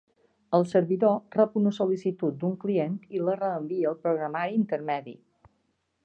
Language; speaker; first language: Catalan; native; Catalan